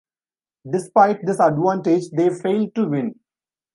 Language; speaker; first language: English; non-native, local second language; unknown